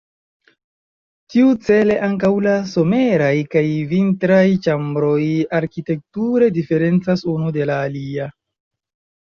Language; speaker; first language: Esperanto; non-native, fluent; Chinese